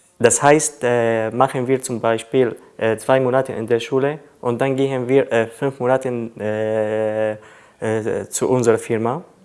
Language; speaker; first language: German; non-native, learner; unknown